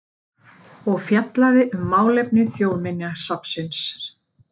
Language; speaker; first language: Icelandic; native; Icelandic